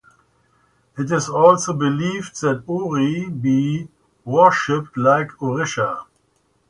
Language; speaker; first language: English; native; English